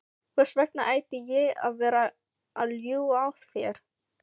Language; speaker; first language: Icelandic; non-native, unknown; Filipino